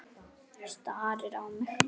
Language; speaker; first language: Icelandic; native; Icelandic